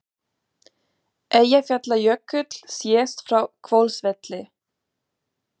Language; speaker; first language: Icelandic; non-native, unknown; German